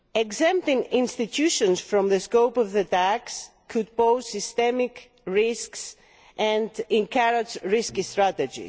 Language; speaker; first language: English; non-native, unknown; Greek